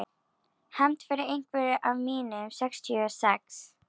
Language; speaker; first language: Icelandic; native; Icelandic